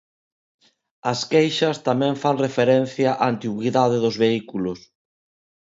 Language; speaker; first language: Galician; non-native, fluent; Spanish